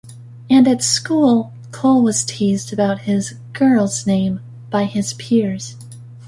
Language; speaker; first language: English; native; English